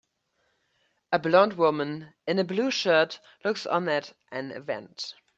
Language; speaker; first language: English; native; English